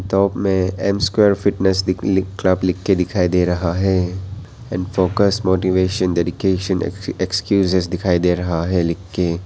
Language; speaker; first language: Hindi; non-native, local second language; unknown